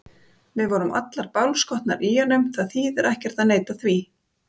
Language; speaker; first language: Icelandic; native; Icelandic